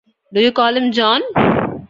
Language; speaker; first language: English; non-native, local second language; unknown